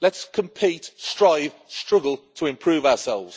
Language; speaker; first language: English; native; English